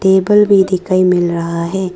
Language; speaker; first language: Hindi; non-native, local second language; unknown